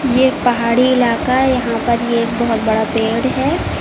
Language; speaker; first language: Hindi; native; Hindi